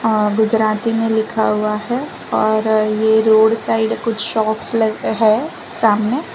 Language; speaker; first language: Hindi; non-native, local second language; Gujarati